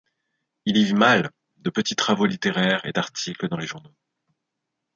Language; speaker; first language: French; native; French